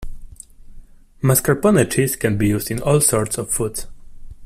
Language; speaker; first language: English; non-native, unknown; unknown